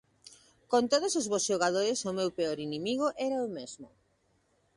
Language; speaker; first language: Galician; native; Galician